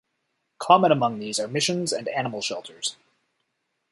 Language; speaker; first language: English; native; English